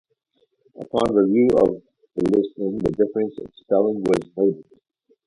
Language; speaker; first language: English; native; English